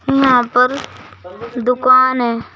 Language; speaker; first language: Hindi; native; Hindi